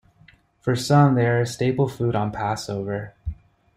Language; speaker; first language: English; native; English